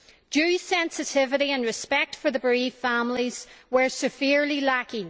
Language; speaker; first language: English; native; English